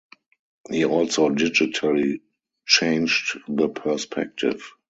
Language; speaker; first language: English; non-native, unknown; German